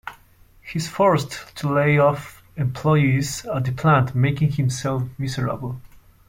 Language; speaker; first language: English; non-native, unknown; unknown